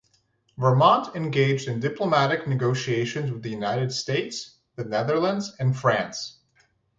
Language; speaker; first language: English; native; English